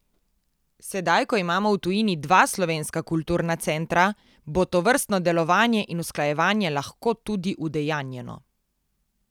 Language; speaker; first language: Slovenian; native; Slovenian